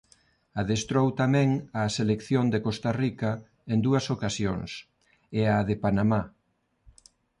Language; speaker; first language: Galician; non-native, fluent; Spanish